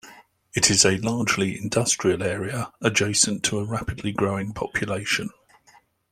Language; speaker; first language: English; native; English